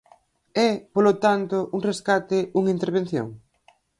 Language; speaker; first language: Galician; native; Galician